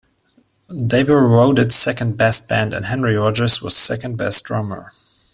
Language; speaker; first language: English; non-native, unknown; German